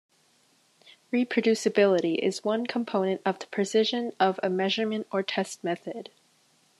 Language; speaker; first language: English; native; English